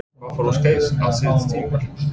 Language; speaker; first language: Icelandic; non-native, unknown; English